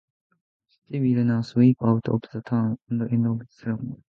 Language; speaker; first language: English; non-native, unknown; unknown